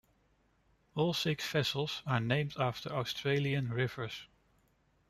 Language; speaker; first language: English; non-native, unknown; Dutch